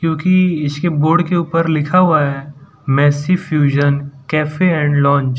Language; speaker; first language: Hindi; non-native, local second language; Gujarati